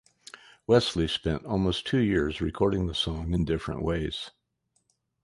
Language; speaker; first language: English; native; English